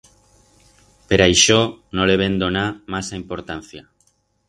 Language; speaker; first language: Aragonese; non-native, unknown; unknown